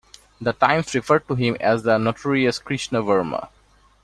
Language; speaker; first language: English; non-native, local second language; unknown